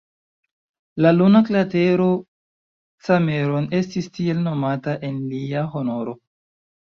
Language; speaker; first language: Esperanto; non-native, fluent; Chinese